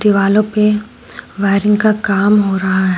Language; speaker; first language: Hindi; native; Hindi